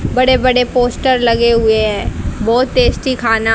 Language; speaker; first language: Hindi; native; Hindi